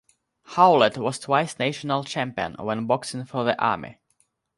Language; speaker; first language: English; non-native, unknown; Russian